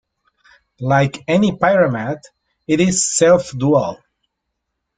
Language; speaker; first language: English; non-native, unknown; Spanish